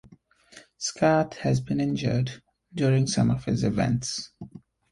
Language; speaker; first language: English; native; English